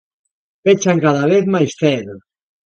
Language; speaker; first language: Galician; native; Galician